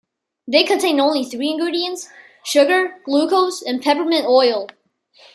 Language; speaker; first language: English; non-native, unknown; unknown